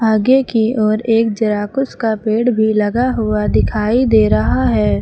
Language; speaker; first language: Hindi; native; Hindi